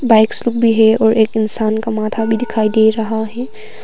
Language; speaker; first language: Hindi; non-native, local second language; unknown